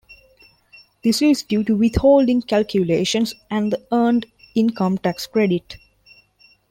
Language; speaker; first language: English; non-native, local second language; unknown